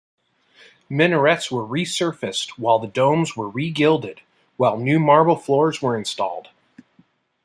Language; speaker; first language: English; native; English